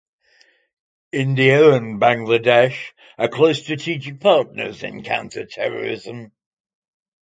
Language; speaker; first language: English; native; English